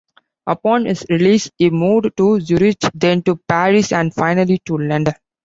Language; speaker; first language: English; non-native, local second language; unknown